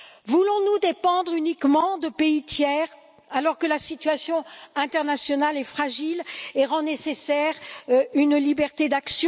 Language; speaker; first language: French; native; French